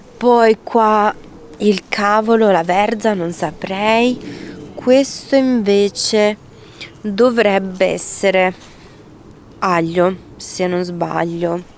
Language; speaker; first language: Italian; early bilingual, other home language; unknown